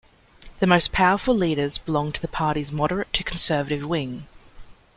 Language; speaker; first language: English; native; English